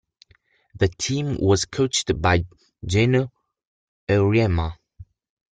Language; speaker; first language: English; non-native, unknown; Italian